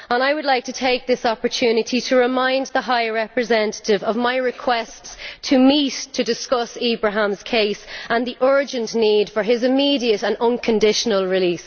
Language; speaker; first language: English; native; English